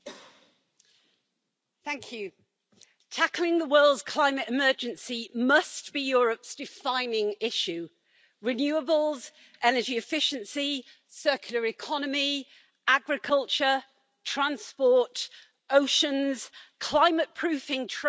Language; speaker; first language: English; native; English